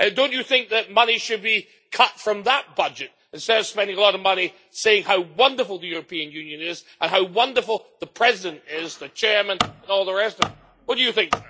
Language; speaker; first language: English; native; English